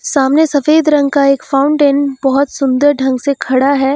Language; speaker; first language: Hindi; native; Hindi